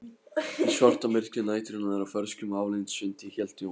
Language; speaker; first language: Icelandic; non-native, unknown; Polish